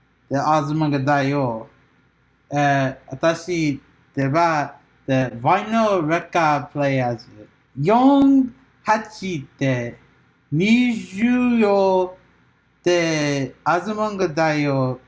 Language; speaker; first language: Japanese; non-native, learner; English